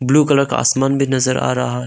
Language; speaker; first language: Hindi; non-native, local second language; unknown